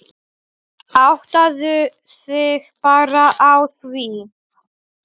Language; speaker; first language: Icelandic; non-native, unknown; Polish